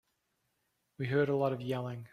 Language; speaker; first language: English; native; English